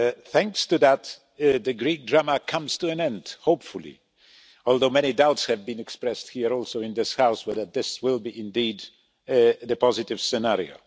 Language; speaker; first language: English; non-native, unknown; Polish